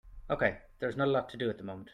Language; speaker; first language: English; native; English